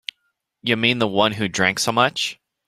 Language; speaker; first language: English; native; English